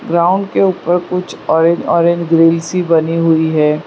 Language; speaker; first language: Hindi; non-native, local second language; Gujarati